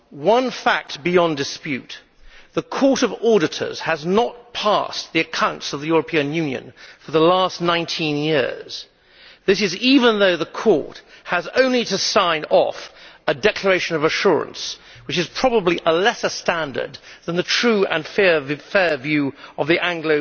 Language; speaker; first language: English; native; English